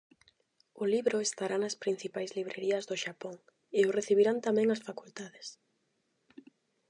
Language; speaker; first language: Galician; non-native, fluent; Spanish